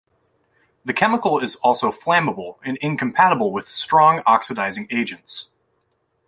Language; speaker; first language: English; native; English